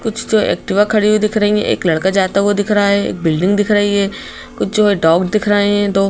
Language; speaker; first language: Hindi; native; Hindi